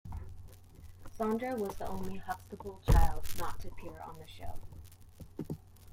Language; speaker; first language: English; native; English